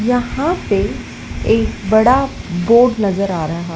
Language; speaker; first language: Hindi; native; Hindi